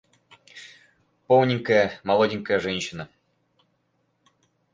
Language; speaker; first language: Russian; native; Russian